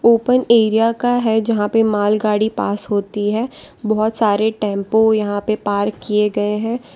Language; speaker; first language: Hindi; non-native, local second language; Gujarati